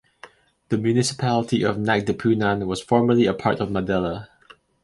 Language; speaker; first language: English; non-native, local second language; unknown